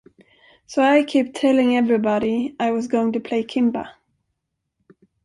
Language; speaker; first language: English; non-native, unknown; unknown